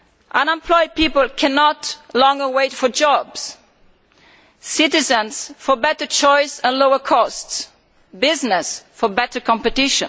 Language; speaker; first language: English; non-native, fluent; Italian